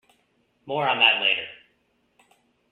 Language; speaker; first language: English; native; English